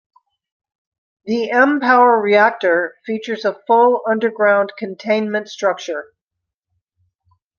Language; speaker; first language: English; native; English